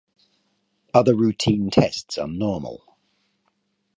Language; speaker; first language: English; native; English